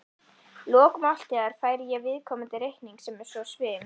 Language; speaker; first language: Icelandic; native; Icelandic